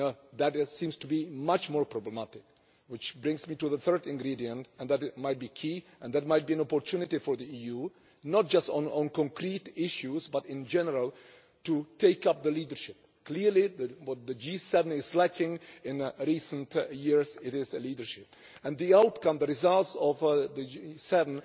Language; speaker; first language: English; non-native, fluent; Czech